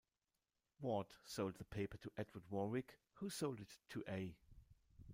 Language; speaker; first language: English; non-native, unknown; German